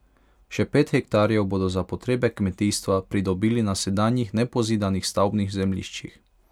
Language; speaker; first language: Slovenian; non-native, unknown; Hungarian